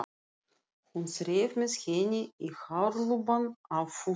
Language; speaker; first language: Icelandic; non-native, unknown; Russian